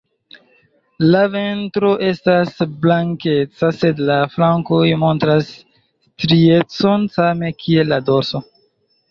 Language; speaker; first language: Esperanto; non-native, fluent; Chinese